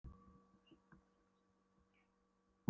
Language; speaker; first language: Icelandic; non-native, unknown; Polish